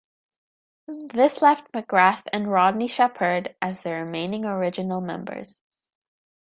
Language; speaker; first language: English; native; English